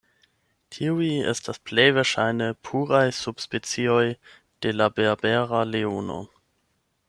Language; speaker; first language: Esperanto; non-native, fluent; German